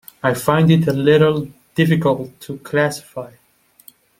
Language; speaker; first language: English; non-native, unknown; Persian